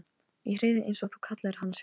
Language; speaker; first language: Icelandic; non-native, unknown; Polish